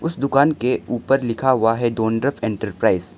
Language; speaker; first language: Hindi; non-native, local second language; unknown